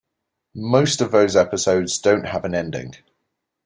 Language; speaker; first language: English; native; English